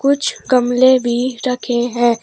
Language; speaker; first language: Hindi; native; Hindi